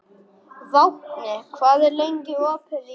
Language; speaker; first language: Icelandic; non-native, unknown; German